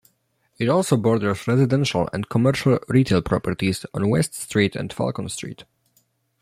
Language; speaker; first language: English; non-native, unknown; Polish